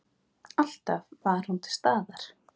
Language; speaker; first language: Icelandic; native; Icelandic